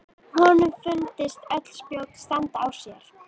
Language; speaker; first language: Icelandic; native; Icelandic